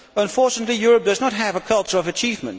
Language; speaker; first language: English; non-native, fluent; Dutch